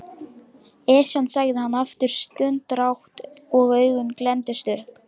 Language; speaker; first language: Icelandic; non-native, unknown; Lithuanian